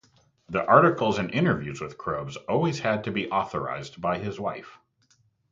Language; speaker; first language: English; native; English